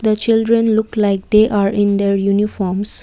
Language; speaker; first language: English; non-native, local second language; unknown